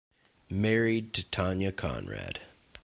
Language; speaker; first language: English; native; English